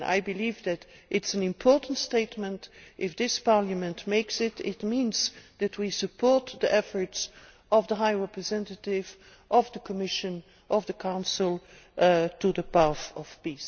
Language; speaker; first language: English; non-native, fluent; Dutch